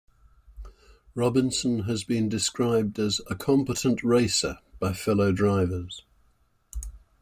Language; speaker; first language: English; native; English